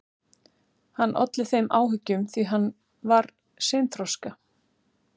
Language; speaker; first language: Icelandic; native; Icelandic